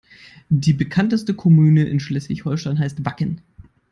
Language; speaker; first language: English; non-native, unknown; German